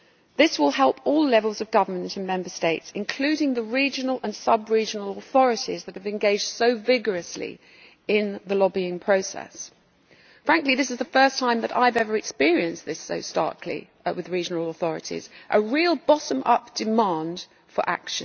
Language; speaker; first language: English; native; English